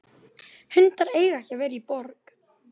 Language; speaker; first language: Icelandic; native; Icelandic